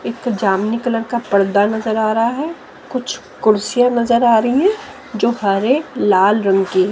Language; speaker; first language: Hindi; native; Hindi